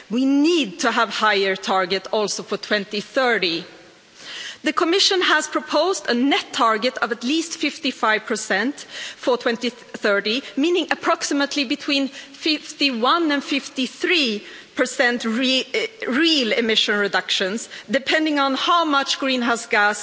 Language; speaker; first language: English; non-native, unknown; Swedish